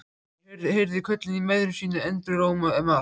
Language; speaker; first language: Icelandic; native; Icelandic